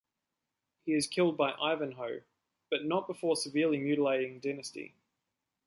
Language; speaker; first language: English; native; English